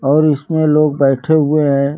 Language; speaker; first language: Hindi; native; Hindi